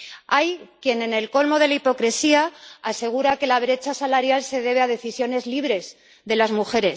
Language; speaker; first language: Spanish; native; Spanish